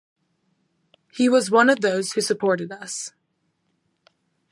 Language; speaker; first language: English; native; English